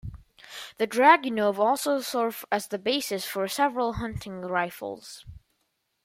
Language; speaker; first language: English; non-native, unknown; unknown